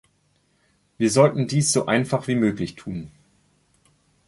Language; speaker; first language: German; native; German